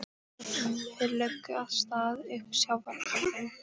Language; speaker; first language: Icelandic; non-native, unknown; Polish